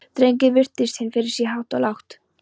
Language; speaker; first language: Icelandic; non-native, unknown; Polish